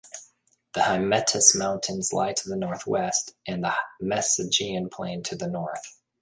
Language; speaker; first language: English; native; English